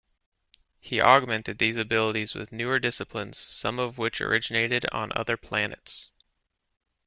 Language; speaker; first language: English; native; English